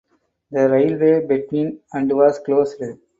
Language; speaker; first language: English; non-native, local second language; Tamil